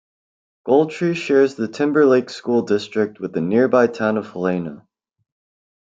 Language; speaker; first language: English; native; English